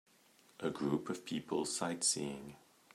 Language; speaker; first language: English; native; English